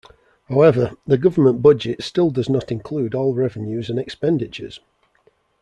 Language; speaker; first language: English; native; English